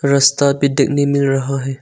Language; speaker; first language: Hindi; non-native, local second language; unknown